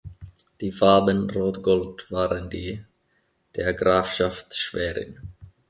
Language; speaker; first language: German; non-native, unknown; Finnish